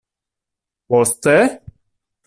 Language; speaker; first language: Esperanto; non-native, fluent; Italian